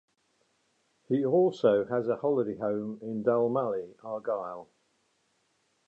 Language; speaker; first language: English; native; English